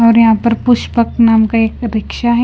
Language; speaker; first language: Hindi; non-native, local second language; Punjabi